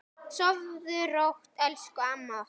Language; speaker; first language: Icelandic; native; Icelandic